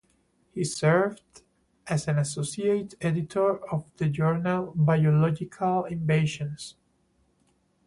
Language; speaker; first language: English; non-native, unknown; Spanish